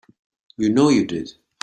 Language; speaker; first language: English; native; English